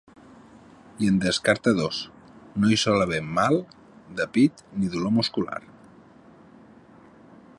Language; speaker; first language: Catalan; native; Catalan